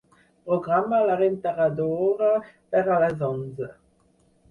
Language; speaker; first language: Catalan; non-native, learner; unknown